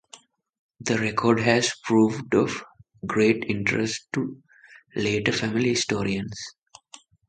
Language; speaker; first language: English; non-native, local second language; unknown